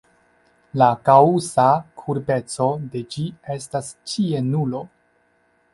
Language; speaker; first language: Esperanto; non-native, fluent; Chinese